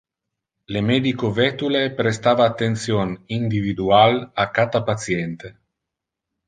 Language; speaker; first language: Interlingua; non-native, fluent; Italian